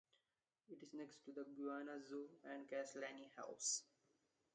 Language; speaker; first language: English; non-native, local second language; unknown